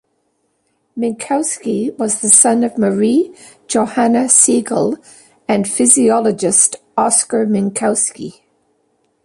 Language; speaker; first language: English; native; English